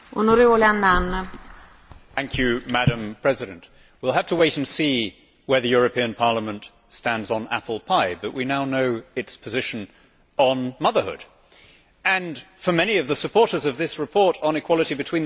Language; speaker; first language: English; native; English